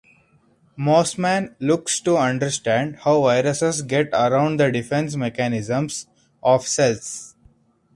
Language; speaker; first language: English; non-native, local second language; Hindi